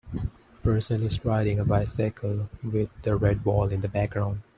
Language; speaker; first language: English; non-native, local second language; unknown